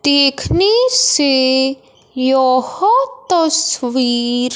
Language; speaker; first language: Hindi; non-native, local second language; Punjabi